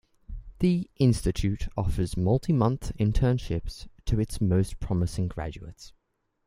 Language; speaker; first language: English; native; English